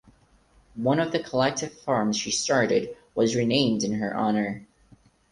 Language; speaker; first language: English; non-native, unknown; Portuguese